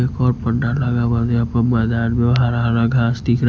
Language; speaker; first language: Hindi; non-native, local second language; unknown